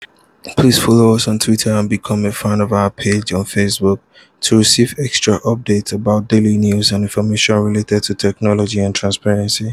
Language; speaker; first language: English; non-native, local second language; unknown